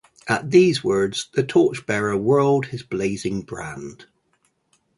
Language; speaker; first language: English; native; English